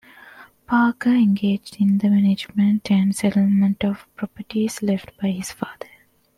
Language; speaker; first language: English; non-native, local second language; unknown